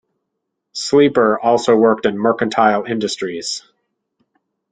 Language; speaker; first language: English; native; English